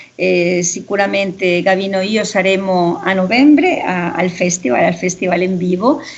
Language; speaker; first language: Italian; non-native, related language; Spanish